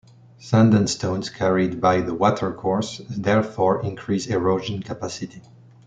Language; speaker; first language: English; non-native, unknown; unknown